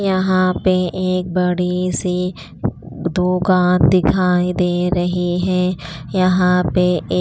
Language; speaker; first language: Hindi; non-native, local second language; Punjabi